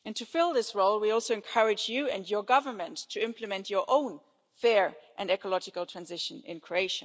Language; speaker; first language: English; non-native, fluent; German